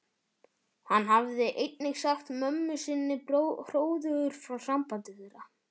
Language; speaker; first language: Icelandic; native; Icelandic